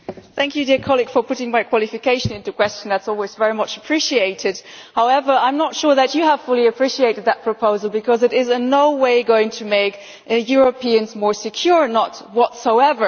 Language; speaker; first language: English; non-native, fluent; German